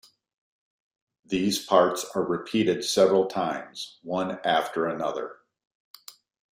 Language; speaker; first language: English; native; English